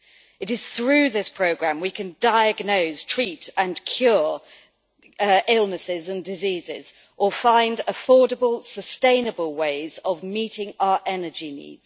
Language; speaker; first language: English; native; English